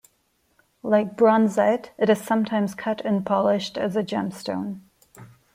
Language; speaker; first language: English; non-native, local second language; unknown